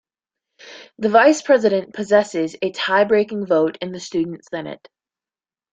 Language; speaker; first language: English; native; English